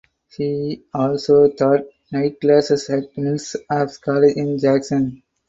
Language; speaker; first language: English; non-native, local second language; Tamil